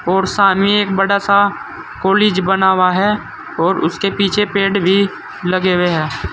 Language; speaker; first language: Hindi; native; Hindi